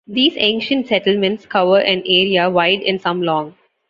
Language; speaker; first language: English; non-native, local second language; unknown